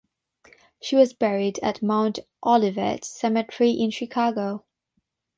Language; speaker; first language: English; non-native, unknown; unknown